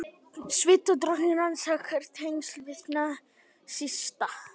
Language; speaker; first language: Icelandic; native; Icelandic